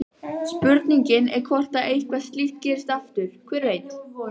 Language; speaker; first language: Icelandic; native; Icelandic